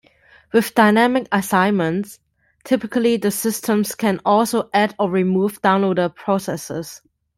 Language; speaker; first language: English; non-native, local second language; Cantonese